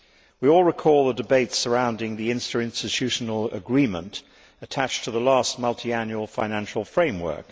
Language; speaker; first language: English; native; English